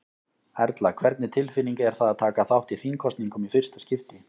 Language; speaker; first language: Icelandic; native; Icelandic